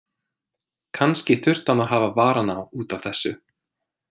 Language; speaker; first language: Icelandic; non-native, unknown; English